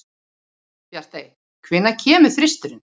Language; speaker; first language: Icelandic; native; Icelandic